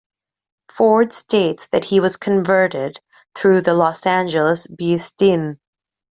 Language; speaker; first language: English; native; English